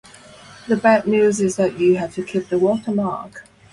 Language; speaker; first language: English; non-native, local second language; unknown